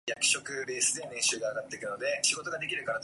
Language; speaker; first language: English; non-native, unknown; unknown